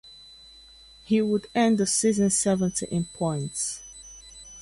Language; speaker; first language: English; native; English